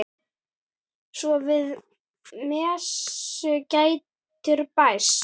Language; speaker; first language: Icelandic; native; Icelandic